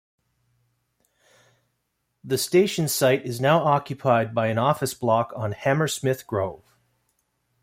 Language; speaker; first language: English; native; English